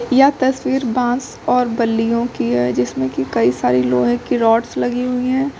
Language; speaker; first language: Hindi; native; Hindi